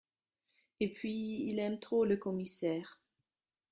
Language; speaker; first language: French; non-native, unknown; German